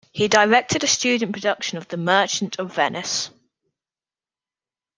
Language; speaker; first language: English; native; English